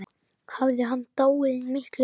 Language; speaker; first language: Icelandic; native; Icelandic